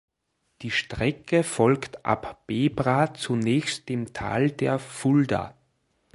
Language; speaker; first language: German; native; German